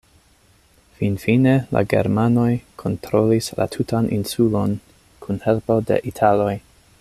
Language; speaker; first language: Esperanto; non-native, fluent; English